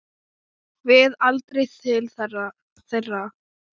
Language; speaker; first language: Icelandic; non-native, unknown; Thai